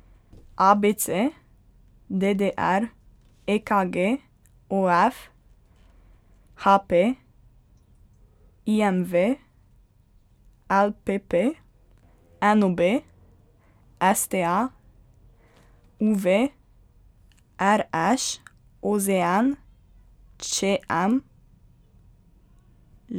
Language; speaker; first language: Slovenian; native; Slovenian